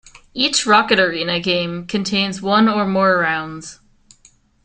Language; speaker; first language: English; native; English